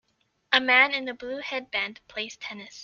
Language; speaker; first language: English; native; English